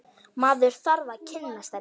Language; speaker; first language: Icelandic; native; Icelandic